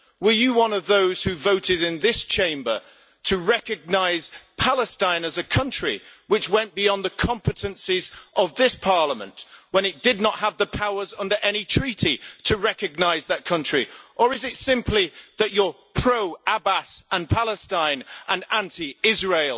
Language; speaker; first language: English; native; English